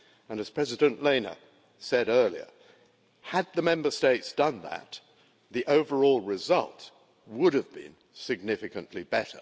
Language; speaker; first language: English; native; English